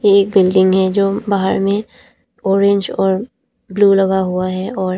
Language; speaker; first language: Hindi; non-native, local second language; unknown